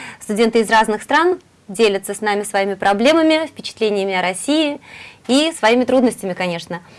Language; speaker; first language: Russian; native; Russian